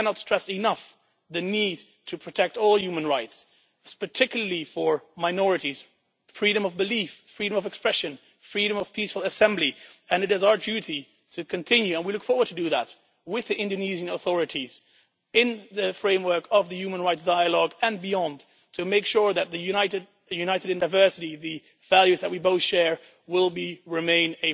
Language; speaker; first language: English; non-native, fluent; Dutch